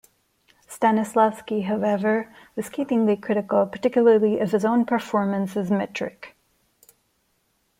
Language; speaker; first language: English; non-native, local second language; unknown